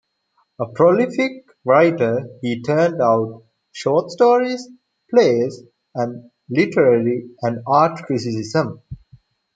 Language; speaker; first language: English; non-native, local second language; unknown